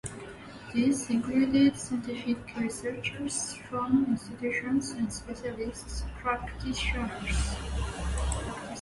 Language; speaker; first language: English; non-native, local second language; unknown